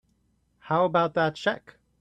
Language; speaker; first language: English; native; English